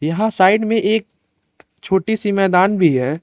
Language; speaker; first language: Hindi; non-native, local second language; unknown